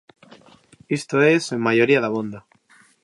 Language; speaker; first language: Galician; native; Galician